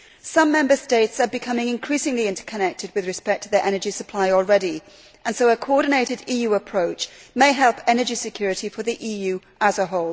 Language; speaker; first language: English; native; English